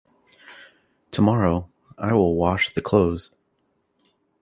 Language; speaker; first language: English; native; English